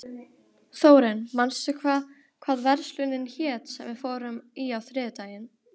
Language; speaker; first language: Icelandic; native; Icelandic